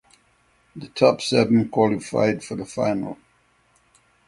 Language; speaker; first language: English; native; English